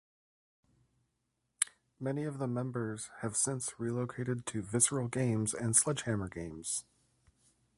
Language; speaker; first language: English; native; English